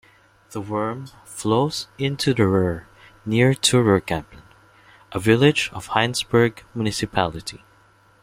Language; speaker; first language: English; non-native, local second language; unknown